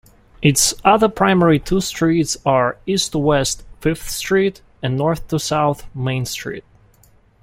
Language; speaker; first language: English; non-native, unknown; Russian